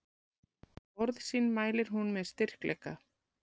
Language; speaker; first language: Icelandic; native; Icelandic